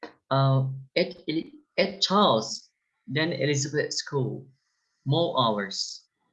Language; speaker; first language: English; non-native, fluent; Turkish